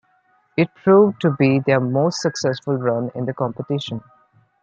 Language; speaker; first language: English; non-native, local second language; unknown